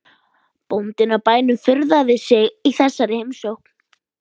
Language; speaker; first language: Icelandic; native; Icelandic